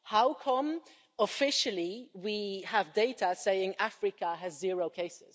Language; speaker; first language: English; non-native, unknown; Dutch